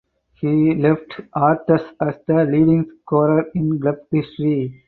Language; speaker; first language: English; non-native, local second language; Tamil